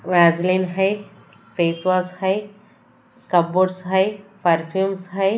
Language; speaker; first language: Hindi; non-native, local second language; Punjabi